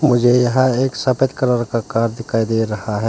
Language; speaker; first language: Hindi; non-native, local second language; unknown